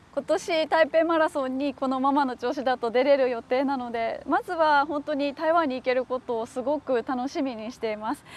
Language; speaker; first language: Japanese; native; Japanese